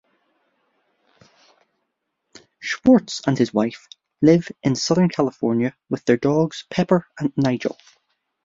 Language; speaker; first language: English; native; English